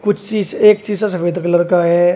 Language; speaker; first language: Hindi; native; Hindi